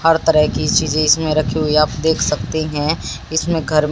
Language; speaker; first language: Hindi; native; Hindi